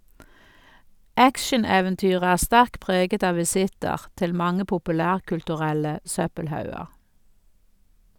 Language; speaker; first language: Norwegian; native; Norwegian